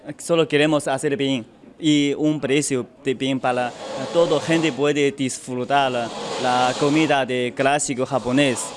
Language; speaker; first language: Spanish; non-native, learner; Japanese